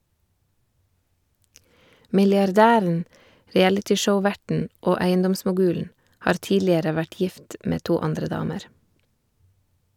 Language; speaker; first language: Norwegian; native; Norwegian